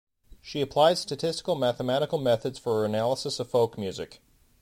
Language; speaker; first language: English; native; English